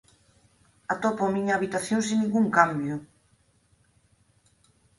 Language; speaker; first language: Galician; native; Galician